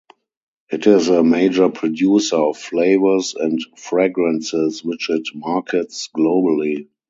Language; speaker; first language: English; non-native, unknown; German